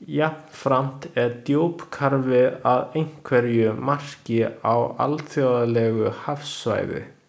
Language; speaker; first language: Icelandic; non-native, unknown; Chinese